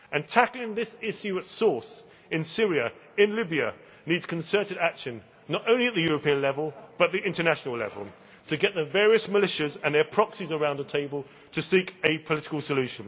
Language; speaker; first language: English; native; English